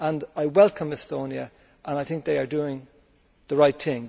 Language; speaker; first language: English; native; English